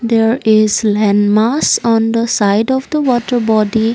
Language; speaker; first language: English; non-native, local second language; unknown